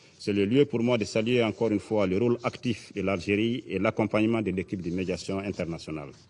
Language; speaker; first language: French; non-native, local second language; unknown